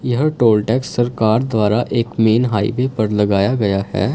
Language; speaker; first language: Hindi; non-native, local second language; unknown